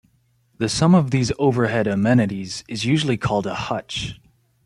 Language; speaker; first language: English; native; English